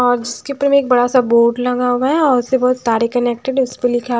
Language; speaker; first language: Hindi; native; Hindi